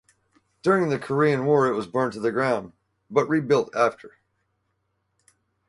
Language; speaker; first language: English; native; English